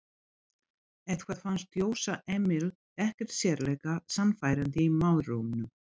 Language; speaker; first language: Icelandic; non-native, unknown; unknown